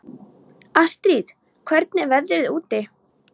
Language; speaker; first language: Icelandic; non-native, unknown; Polish